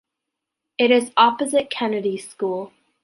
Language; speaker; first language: English; native; English